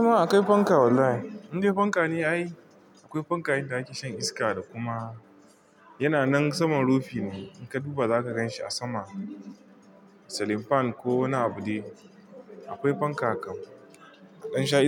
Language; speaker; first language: Hausa; non-native, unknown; Igbo